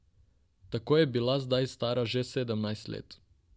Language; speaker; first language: Slovenian; non-native, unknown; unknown